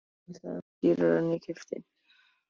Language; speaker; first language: Icelandic; native; Icelandic